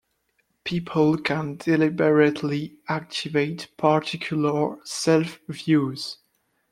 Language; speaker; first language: English; non-native, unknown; French